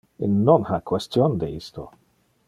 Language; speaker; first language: Interlingua; non-native, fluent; Dutch